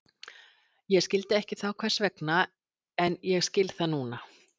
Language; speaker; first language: Icelandic; native; Icelandic